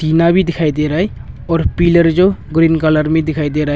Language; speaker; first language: Hindi; non-native, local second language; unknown